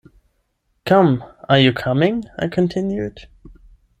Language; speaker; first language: English; non-native, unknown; German